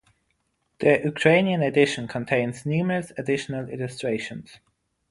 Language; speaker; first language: English; non-native, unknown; German